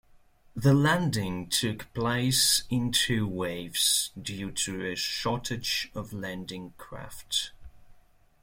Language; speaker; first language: English; non-native, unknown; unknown